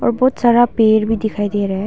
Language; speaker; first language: Hindi; non-native, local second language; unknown